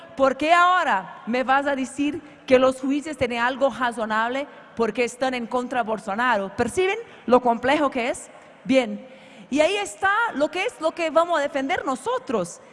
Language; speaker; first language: Spanish; non-native, related language; Portuguese